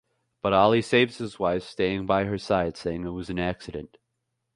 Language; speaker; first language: English; native; English